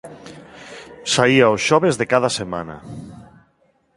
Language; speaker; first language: Galician; non-native, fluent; Spanish